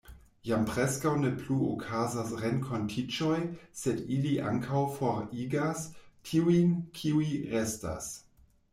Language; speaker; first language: Esperanto; non-native, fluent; German